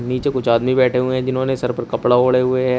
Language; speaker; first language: Hindi; native; Hindi